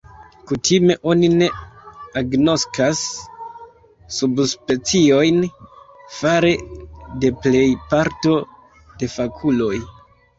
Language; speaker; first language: Esperanto; non-native, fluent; Kinyarwanda